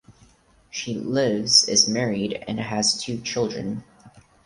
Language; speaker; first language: English; non-native, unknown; Portuguese